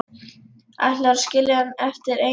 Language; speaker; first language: Icelandic; non-native, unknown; Lithuanian